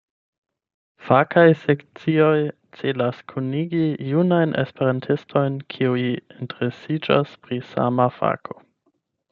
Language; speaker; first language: Esperanto; non-native, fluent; German